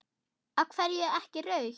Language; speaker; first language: Icelandic; non-native, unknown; German